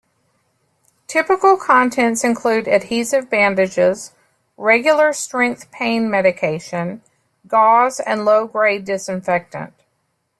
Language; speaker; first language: English; native; English